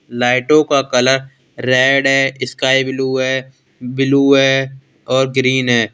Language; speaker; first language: Hindi; native; Hindi